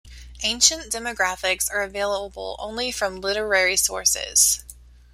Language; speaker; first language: English; native; English